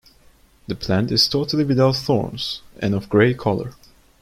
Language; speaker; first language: English; non-native, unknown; Turkish